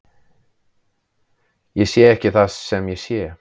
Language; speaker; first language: Icelandic; native; Icelandic